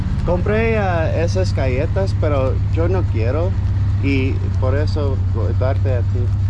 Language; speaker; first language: Spanish; non-native, learner; English